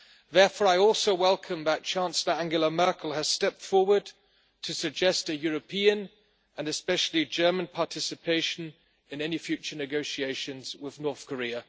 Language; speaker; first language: English; non-native, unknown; German